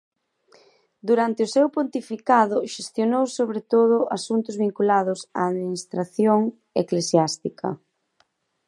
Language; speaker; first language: Galician; native; Galician